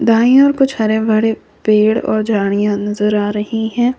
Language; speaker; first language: Hindi; native; Hindi